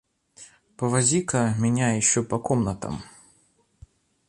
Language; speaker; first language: Russian; native; Russian